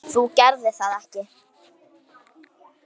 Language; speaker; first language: Icelandic; native; Icelandic